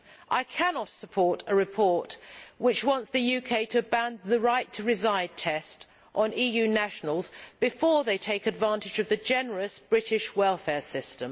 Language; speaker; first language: English; native; English